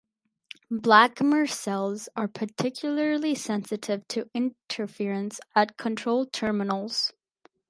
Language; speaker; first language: English; native; English